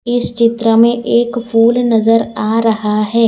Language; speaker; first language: Hindi; non-native, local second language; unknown